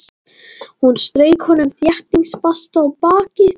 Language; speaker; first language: Icelandic; non-native, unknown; Latvian